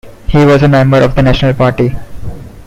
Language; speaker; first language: English; non-native, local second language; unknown